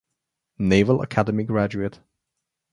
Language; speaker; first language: English; non-native, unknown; Slovenian